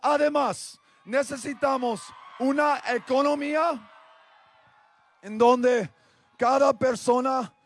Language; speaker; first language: Spanish; non-native, fluent; English